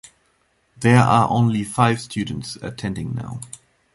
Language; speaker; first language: English; non-native, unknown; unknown